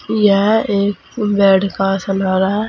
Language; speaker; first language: Hindi; native; Hindi